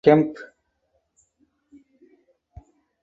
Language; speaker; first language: English; non-native, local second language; Tamil